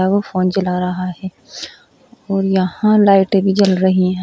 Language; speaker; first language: Hindi; native; Hindi